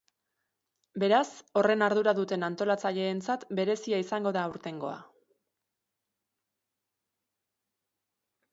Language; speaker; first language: Basque; native; Basque